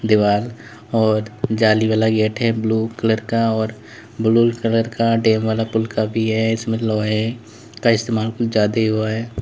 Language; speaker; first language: Hindi; native; Hindi